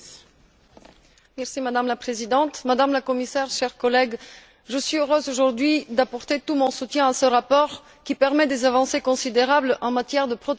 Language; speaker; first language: French; non-native, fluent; Bulgarian